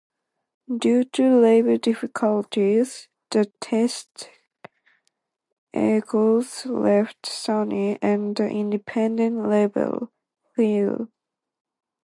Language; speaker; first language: English; non-native, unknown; Japanese